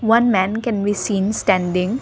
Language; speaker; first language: English; non-native, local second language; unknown